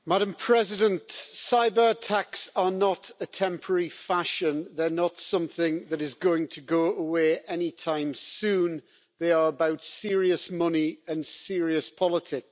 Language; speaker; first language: English; native; English